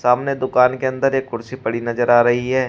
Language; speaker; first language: Hindi; native; Hindi